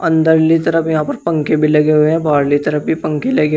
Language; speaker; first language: Hindi; native; Hindi